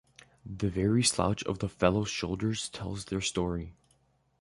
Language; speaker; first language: English; native; English